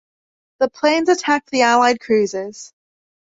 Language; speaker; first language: English; native; English